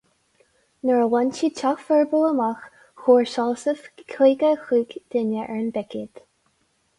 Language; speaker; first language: Irish; non-native, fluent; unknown